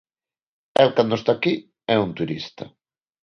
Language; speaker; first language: Galician; non-native, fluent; Spanish